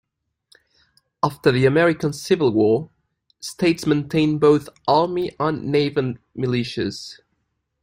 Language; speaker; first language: English; non-native, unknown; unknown